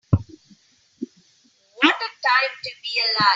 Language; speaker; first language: English; non-native, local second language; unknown